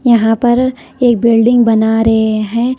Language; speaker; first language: Hindi; non-native, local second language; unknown